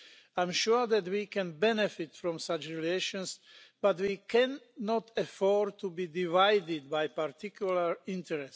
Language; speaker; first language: English; non-native, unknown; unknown